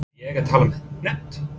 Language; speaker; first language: Icelandic; non-native, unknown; English